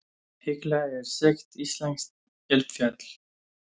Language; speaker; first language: Icelandic; non-native, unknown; Persian